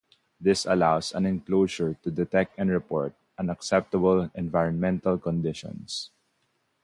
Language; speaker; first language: English; non-native, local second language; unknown